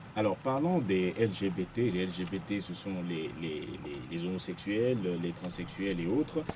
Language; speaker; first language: French; non-native, local second language; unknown